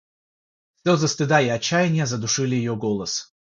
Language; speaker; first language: Russian; non-native, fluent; Georgian